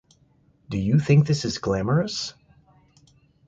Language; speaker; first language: English; native; English